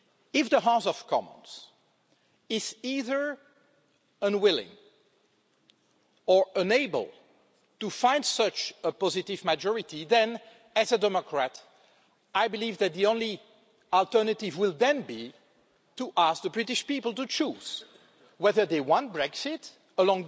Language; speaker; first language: English; non-native, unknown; French